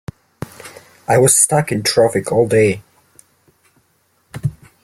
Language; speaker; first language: English; non-native, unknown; Polish